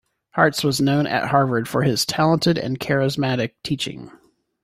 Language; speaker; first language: English; native; English